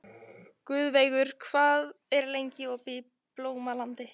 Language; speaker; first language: Icelandic; native; Icelandic